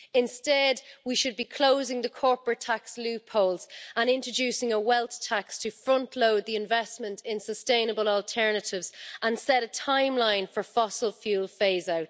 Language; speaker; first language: English; native; English